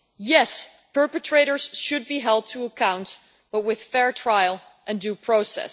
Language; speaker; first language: English; non-native, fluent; Dutch